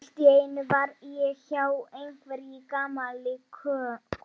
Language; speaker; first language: Icelandic; non-native, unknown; Polish